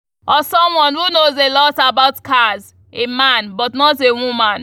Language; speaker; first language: English; non-native, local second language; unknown